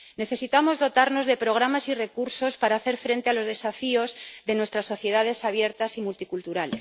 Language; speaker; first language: Spanish; native; Spanish